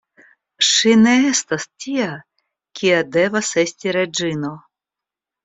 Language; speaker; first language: Esperanto; non-native, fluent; Russian